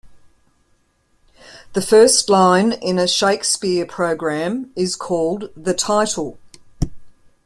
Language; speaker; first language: English; native; English